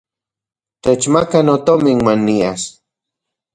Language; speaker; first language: Central Puebla Nahuatl; non-native, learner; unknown